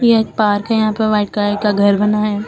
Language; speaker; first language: Hindi; native; Hindi